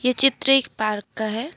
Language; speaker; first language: Hindi; non-native, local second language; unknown